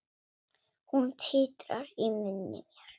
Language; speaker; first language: Icelandic; non-native, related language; Swedish